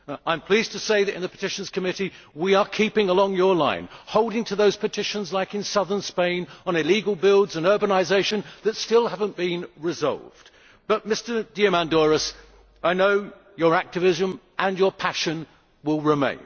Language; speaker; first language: English; native; English